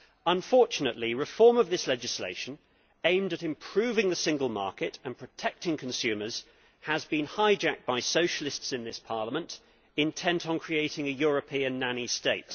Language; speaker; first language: English; native; English